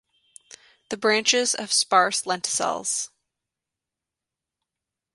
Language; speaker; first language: English; native; English